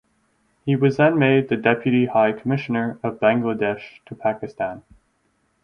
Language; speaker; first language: English; native; English